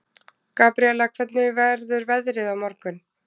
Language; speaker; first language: Icelandic; native; Icelandic